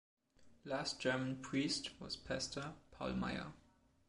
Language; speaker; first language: English; non-native, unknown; German